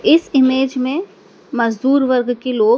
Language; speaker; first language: Hindi; native; Hindi